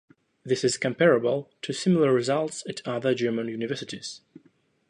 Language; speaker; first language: English; non-native, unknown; Russian